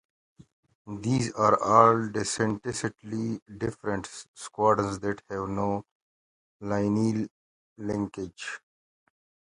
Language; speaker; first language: English; native; English